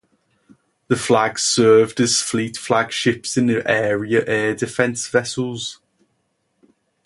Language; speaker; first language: English; native; English